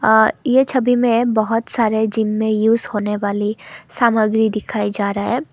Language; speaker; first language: Hindi; non-native, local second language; Assamese